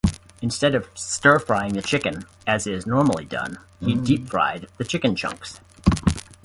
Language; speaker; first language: English; native; English